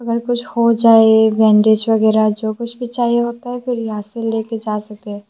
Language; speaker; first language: Hindi; non-native, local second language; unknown